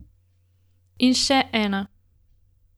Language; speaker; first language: Slovenian; native; Slovenian